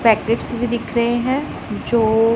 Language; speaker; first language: Hindi; non-native, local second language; Punjabi